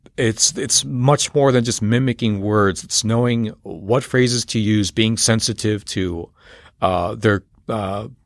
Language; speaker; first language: English; native; English